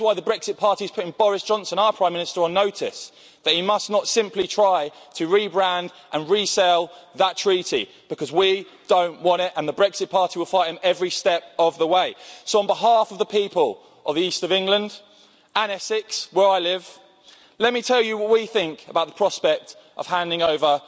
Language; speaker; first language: English; native; English